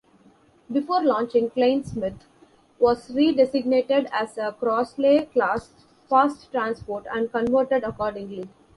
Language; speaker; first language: English; non-native, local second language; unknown